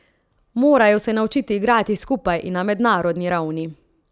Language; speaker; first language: Slovenian; native; Slovenian